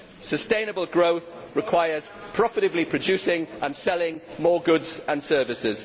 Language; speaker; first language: English; native; English